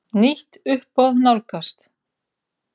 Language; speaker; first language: Icelandic; native; Icelandic